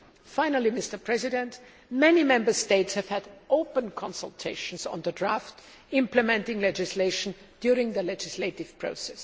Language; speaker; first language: English; non-native, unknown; German